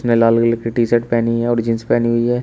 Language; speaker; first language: Hindi; native; Hindi